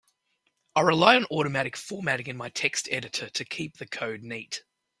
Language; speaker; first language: English; native; English